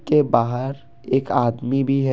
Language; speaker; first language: Hindi; non-native, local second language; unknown